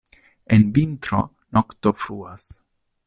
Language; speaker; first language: Esperanto; non-native, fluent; Italian